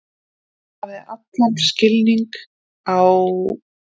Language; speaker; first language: Icelandic; native; Icelandic